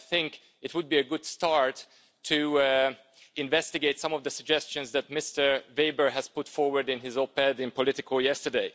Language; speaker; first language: English; non-native, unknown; Hungarian